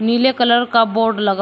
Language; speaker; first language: Hindi; native; Hindi